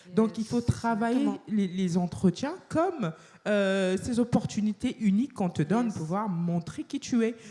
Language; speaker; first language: French; non-native, local second language; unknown